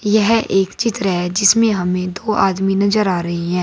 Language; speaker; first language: Hindi; native; Hindi